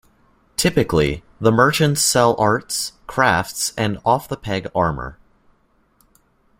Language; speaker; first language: English; native; English